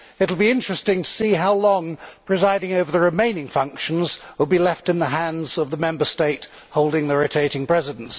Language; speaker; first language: English; native; English